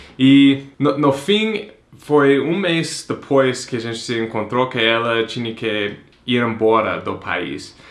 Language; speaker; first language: Portuguese; non-native, fluent; English